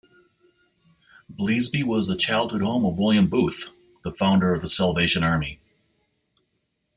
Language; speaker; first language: English; native; English